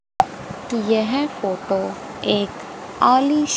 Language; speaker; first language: Hindi; native; Hindi